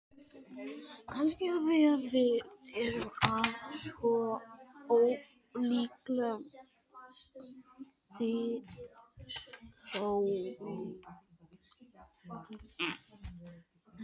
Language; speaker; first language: Icelandic; native; Icelandic